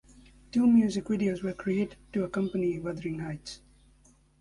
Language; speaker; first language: English; native; English